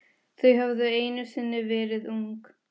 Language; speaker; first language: Icelandic; non-native, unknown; Spanish